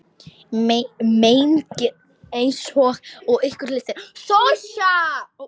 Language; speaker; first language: Icelandic; non-native, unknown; Polish